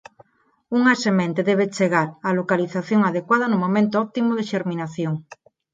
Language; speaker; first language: Galician; non-native, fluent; Spanish